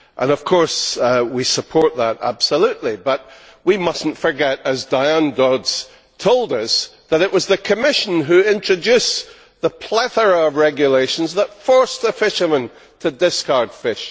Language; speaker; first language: English; native; English